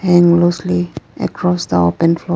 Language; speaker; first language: English; non-native, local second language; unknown